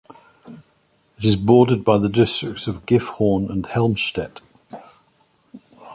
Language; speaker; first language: English; native; English